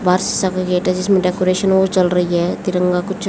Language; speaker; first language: Hindi; native; Hindi